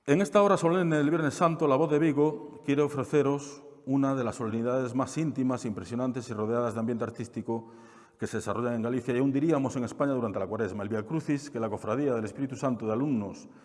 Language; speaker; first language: Spanish; non-native, local second language; Galician